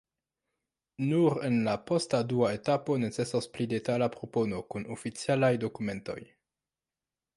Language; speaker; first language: Esperanto; non-native, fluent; French